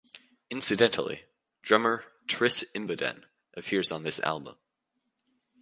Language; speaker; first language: English; native; English